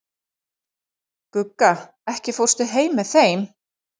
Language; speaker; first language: Icelandic; native; Icelandic